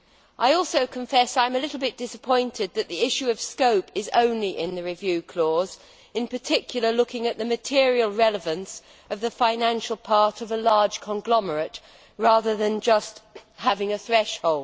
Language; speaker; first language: English; native; English